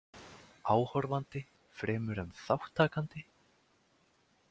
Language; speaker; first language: Icelandic; native; Icelandic